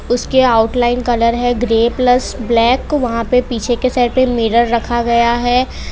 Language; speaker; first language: Hindi; non-native, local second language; Gujarati